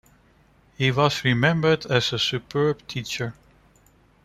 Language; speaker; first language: English; non-native, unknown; Dutch